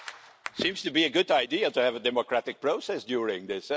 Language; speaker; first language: English; non-native, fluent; Dutch